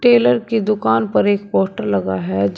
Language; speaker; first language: Hindi; native; Hindi